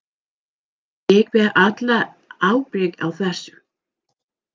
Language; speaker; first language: Icelandic; non-native, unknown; English